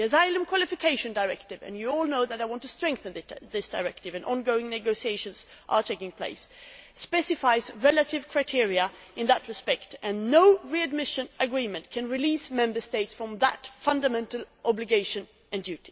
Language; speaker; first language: English; non-native, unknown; Swedish